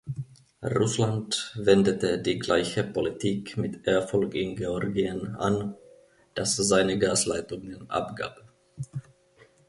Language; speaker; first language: German; non-native, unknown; Finnish